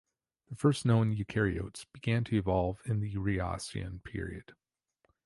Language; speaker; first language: English; native; English